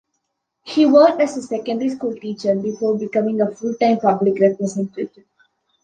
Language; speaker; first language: English; non-native, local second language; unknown